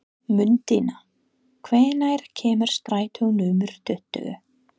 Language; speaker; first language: Icelandic; non-native, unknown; English